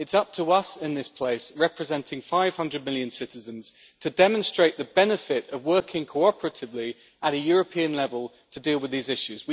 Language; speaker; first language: English; native; English